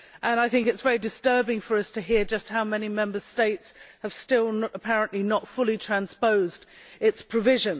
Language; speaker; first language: English; native; English